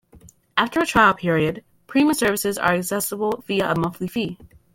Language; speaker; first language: English; native; English